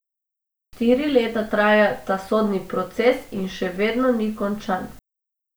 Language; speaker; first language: Slovenian; non-native, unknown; Macedonian